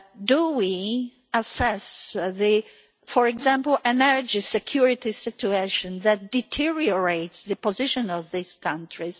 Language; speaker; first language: English; non-native, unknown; Polish